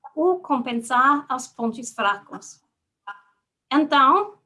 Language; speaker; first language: Portuguese; non-native, fluent; English